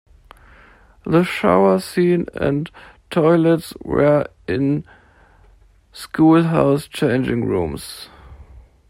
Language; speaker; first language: English; non-native, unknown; German